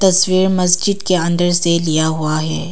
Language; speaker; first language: Hindi; non-native, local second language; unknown